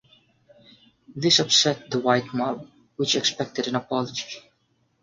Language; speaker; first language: English; non-native, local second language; Filipino